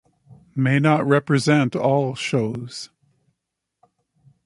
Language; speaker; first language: English; native; English